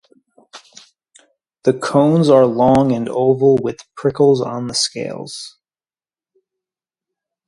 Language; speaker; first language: English; native; English